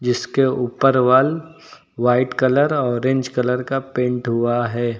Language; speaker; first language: Hindi; native; Hindi